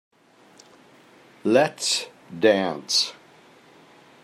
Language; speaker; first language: English; native; English